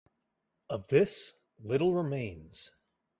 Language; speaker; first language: English; native; English